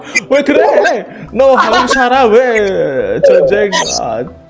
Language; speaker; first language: Korean; non-native, learner; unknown